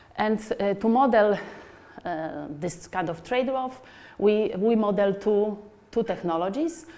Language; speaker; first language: English; non-native, fluent; Polish